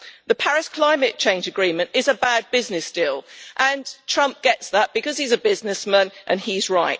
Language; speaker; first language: English; native; English